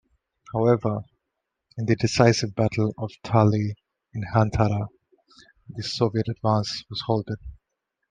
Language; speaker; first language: English; non-native, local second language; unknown